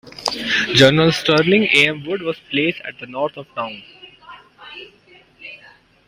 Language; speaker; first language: English; non-native, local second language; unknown